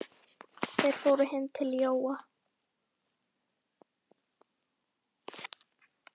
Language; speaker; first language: Icelandic; native; Icelandic